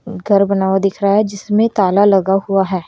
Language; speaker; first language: Hindi; native; Hindi